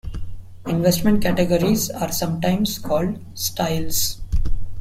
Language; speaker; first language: English; non-native, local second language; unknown